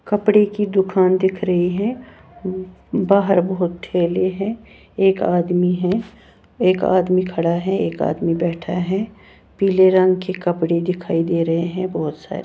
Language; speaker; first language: Hindi; native; Hindi